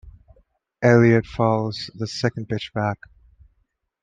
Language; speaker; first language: English; non-native, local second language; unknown